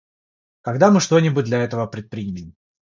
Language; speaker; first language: Russian; non-native, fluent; Georgian